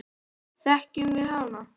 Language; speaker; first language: Icelandic; native; Icelandic